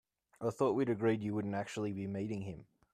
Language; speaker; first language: English; native; English